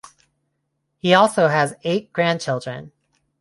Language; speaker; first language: English; non-native, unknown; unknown